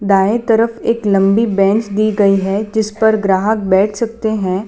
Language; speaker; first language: Hindi; non-native, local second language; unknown